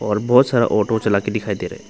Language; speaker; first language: Hindi; non-native, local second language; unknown